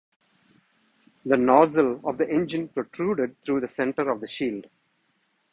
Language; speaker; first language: English; non-native, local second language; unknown